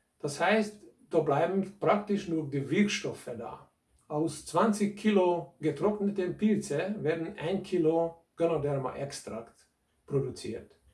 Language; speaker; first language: German; non-native, fluent; Hungarian